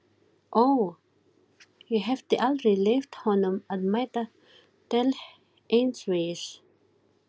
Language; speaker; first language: Icelandic; non-native, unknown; Filipino